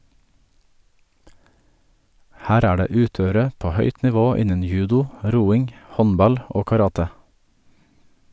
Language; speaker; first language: Norwegian; native; Norwegian